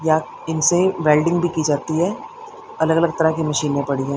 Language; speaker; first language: Hindi; native; Hindi